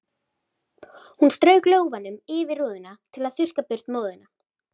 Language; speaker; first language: Icelandic; native; Icelandic